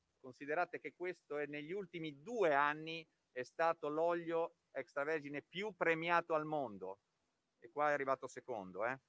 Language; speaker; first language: Italian; native; Italian